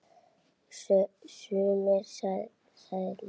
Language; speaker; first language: Icelandic; native; Icelandic